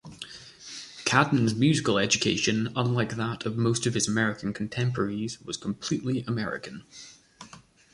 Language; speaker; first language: English; native; English